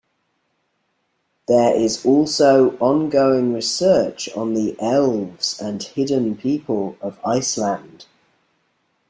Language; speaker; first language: English; native; English